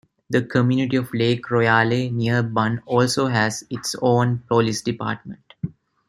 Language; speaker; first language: English; non-native, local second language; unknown